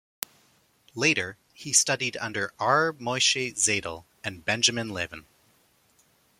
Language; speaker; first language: English; native; English